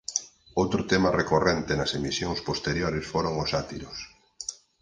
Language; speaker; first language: Galician; native; Galician